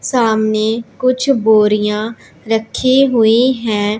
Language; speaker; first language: Hindi; non-native, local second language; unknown